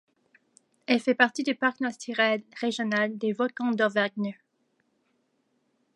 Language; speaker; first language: French; native; French